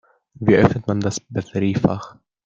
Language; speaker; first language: German; non-native, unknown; Slovak